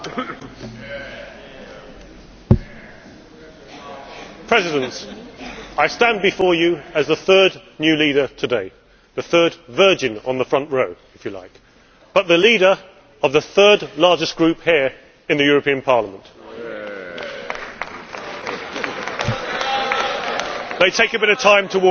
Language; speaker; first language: English; native; English